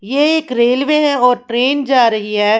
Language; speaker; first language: Hindi; native; Hindi